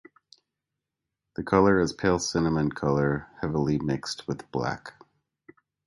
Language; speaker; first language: English; native; English